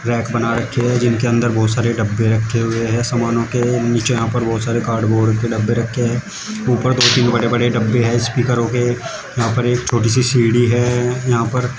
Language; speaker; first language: Hindi; native; Hindi